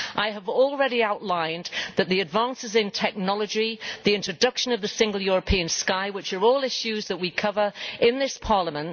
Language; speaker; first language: English; native; English